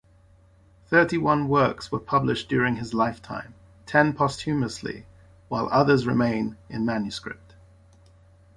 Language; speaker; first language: English; native; English